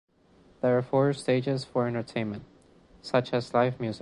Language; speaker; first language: English; non-native, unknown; Spanish